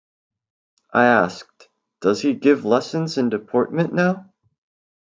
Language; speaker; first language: English; native; English